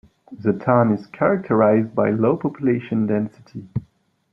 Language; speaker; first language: English; non-native, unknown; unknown